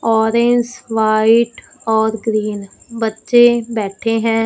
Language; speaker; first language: Hindi; non-native, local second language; Punjabi